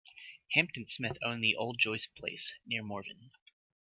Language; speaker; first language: English; native; English